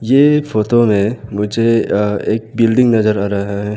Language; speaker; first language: Hindi; non-native, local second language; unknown